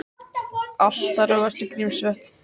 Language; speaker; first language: Icelandic; native; Icelandic